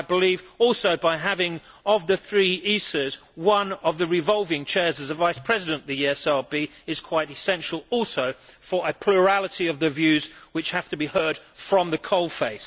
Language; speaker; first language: English; native; English